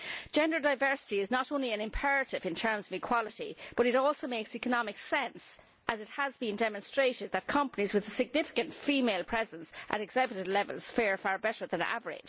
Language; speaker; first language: English; native; English